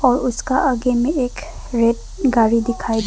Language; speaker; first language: Hindi; early bilingual, other home language; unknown